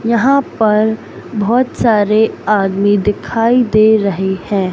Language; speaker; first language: Hindi; native; Hindi